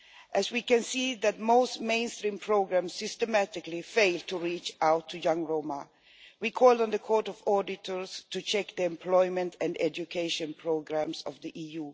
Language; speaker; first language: English; non-native, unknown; Swedish